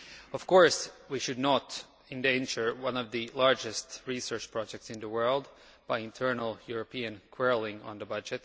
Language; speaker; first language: English; non-native, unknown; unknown